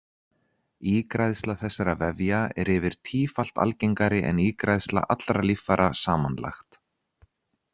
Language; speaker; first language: Icelandic; native; Icelandic